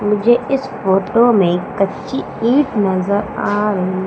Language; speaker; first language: Hindi; native; Hindi